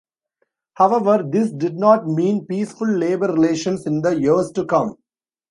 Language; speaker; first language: English; non-native, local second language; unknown